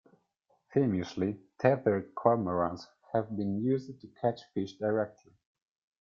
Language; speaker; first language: English; non-native, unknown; Italian